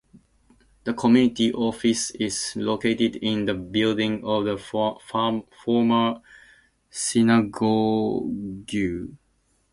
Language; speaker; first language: English; native; English